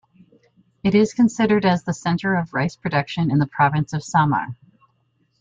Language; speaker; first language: English; native; English